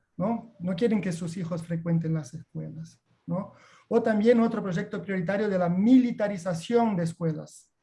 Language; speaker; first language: Spanish; non-native, related language; Portuguese